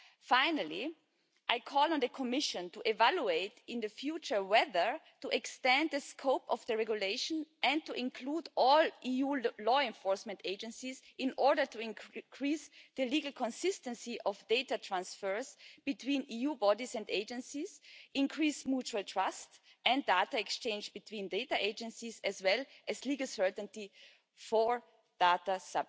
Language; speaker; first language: English; non-native, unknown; German